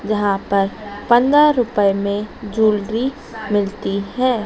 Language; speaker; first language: Hindi; native; Hindi